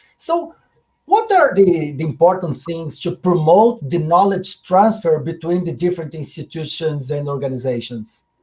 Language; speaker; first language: English; non-native, fluent; Portuguese